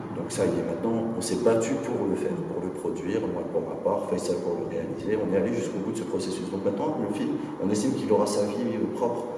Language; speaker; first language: French; non-native, local second language; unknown